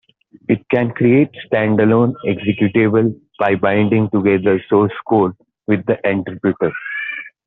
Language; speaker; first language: English; non-native, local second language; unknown